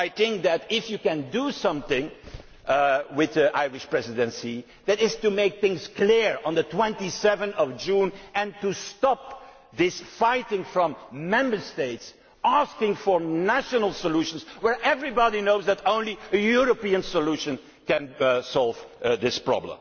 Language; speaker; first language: English; non-native, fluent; Dutch